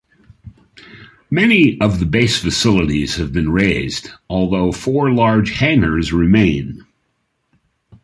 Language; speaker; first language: English; native; English